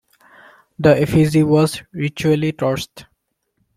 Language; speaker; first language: English; non-native, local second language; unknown